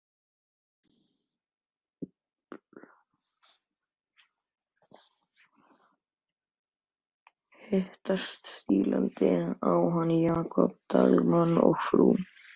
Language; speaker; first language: Icelandic; native; Icelandic